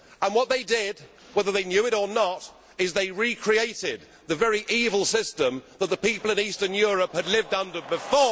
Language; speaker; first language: English; native; English